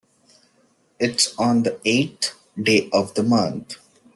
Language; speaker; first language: English; non-native, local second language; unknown